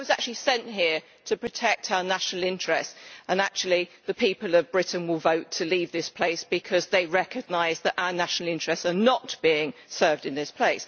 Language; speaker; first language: English; native; English